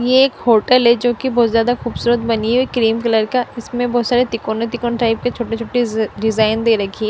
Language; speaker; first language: Hindi; non-native, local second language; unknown